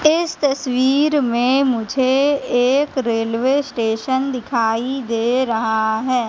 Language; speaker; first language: Hindi; native; Hindi